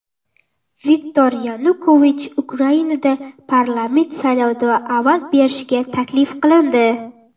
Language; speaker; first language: Uzbek; non-native, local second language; Kara-Kalpak